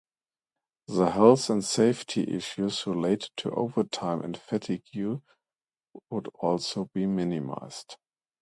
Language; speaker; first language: English; non-native, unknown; German